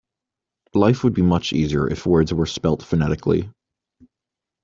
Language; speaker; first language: English; native; English